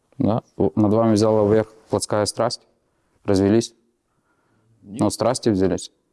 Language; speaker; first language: Russian; non-native, local second language; Ukrainian